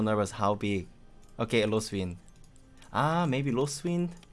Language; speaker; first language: English; non-native, learner; Korean